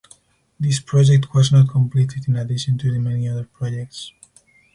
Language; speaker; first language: English; non-native, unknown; Spanish